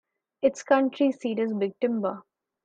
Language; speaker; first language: English; non-native, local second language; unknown